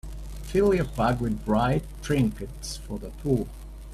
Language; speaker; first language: English; native; English